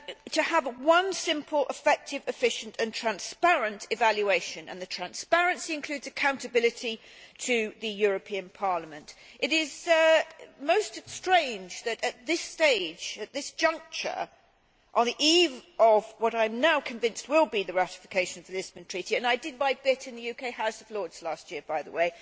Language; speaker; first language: English; native; English